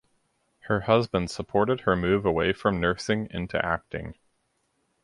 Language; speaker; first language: English; native; English